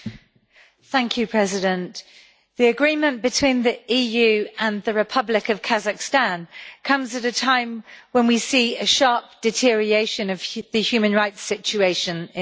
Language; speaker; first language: English; native; English